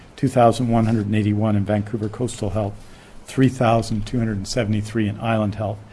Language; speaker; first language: English; native; English